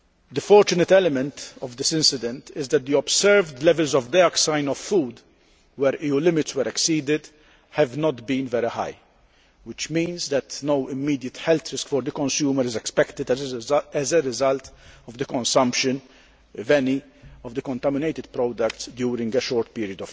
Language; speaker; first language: English; non-native, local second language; Maltese